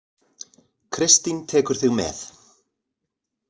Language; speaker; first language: Icelandic; native; Icelandic